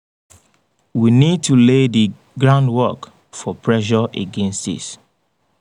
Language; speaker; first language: English; non-native, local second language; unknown